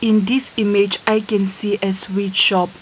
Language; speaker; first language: English; non-native, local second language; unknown